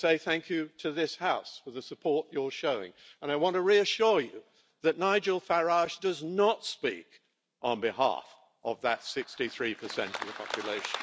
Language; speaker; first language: English; native; English